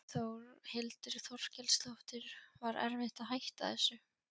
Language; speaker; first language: Icelandic; non-native, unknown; Polish